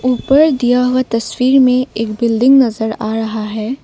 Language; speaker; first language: Hindi; non-native, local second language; Assamese